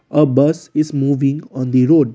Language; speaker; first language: English; non-native, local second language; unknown